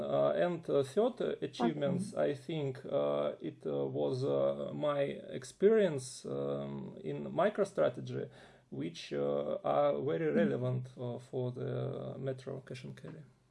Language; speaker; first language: English; non-native, learner; Russian